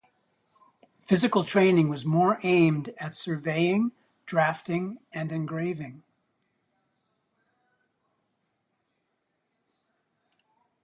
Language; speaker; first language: English; native; English